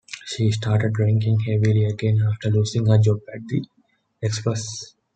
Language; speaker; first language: English; non-native, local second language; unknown